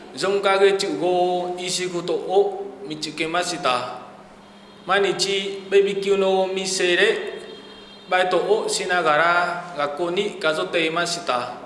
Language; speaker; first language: Japanese; non-native, learner; Vietnamese